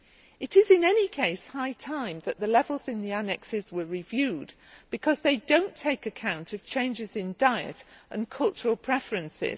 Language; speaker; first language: English; native; English